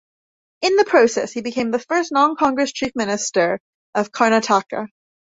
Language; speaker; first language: English; native; English